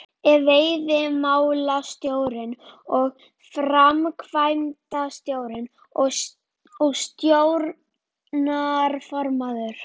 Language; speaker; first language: Icelandic; native; Icelandic